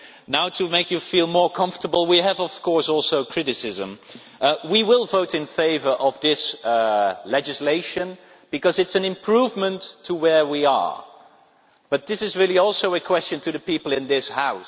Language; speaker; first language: English; non-native, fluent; Dutch